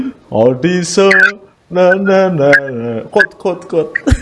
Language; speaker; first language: Korean; non-native, learner; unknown